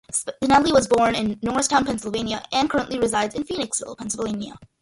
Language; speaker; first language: English; early bilingual, other home language; Malayalam